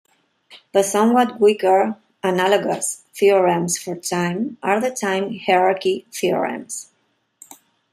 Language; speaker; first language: English; non-native, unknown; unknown